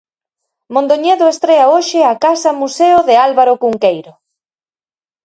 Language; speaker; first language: Galician; native; Galician